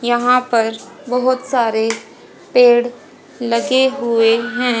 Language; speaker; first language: Hindi; native; Hindi